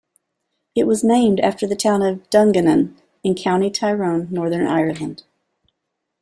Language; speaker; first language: English; native; English